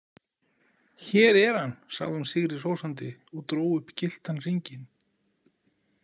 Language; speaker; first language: Icelandic; native; Icelandic